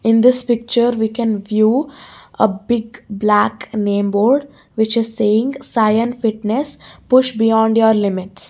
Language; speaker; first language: English; non-native, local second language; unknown